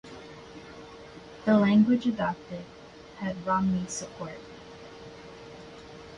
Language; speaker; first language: English; native; English